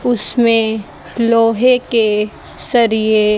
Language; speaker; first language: Hindi; native; Hindi